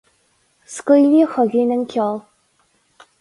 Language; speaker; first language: Irish; non-native, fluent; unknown